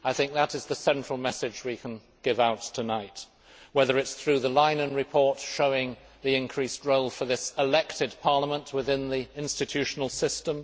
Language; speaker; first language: English; native; English